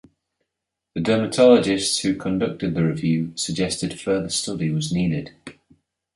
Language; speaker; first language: English; native; English